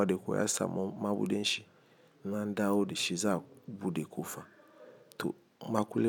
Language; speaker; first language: Hausa; non-native, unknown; Igbo